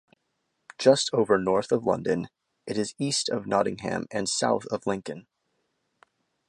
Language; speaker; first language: English; native; English